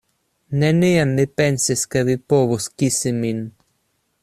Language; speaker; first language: Esperanto; non-native, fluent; Russian